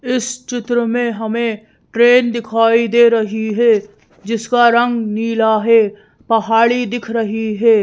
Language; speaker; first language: Hindi; native; Hindi